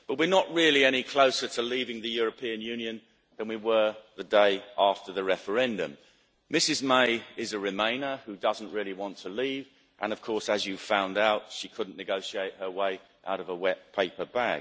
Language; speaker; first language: English; native; English